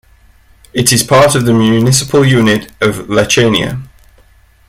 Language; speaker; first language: English; native; English